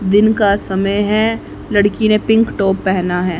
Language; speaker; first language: Hindi; native; Hindi